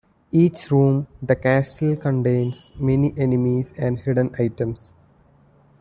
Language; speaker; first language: English; non-native, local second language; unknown